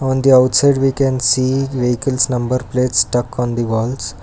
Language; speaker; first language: English; non-native, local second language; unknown